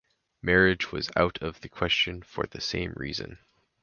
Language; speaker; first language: English; native; English